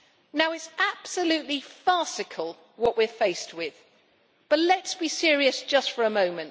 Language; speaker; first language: English; native; English